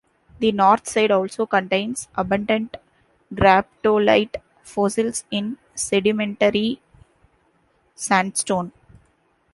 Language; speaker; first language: English; non-native, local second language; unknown